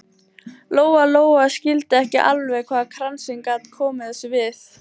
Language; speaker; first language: Icelandic; native; Icelandic